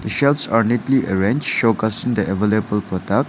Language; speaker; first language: English; non-native, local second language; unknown